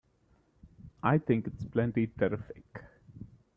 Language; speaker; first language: English; non-native, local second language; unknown